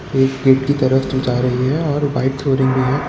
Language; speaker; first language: Hindi; non-native, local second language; Gujarati